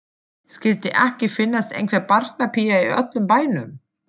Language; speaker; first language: Icelandic; non-native, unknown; German